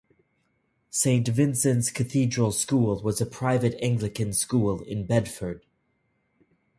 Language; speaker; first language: English; native; English